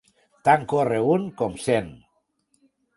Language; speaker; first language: Catalan; native; Catalan